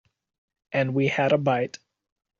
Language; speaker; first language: English; native; English